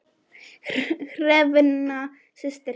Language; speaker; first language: Icelandic; non-native, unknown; Polish